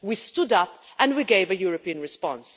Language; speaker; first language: English; non-native, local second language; Maltese